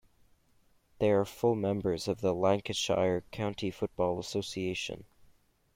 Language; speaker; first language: English; native; English